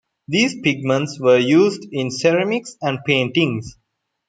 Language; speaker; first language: English; non-native, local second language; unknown